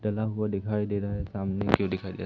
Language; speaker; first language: Hindi; native; Hindi